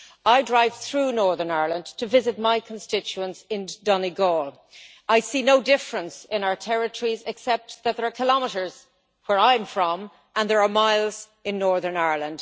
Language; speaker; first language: English; native; English